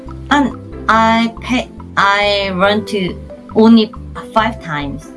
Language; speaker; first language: English; non-native, learner; Korean